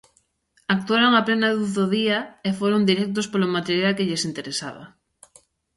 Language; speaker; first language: Galician; native; Galician